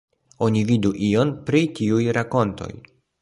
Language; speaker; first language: Esperanto; non-native, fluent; Polish